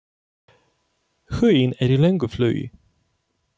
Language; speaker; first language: Icelandic; non-native, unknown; Polish